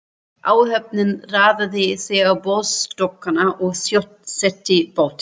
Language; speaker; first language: Icelandic; non-native, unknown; German